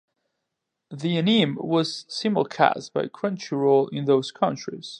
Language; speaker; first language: English; non-native, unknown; Catalan